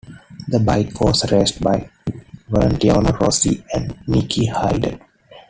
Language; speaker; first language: English; non-native, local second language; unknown